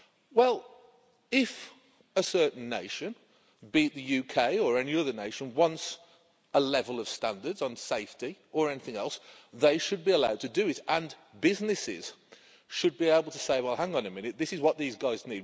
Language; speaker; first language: English; native; English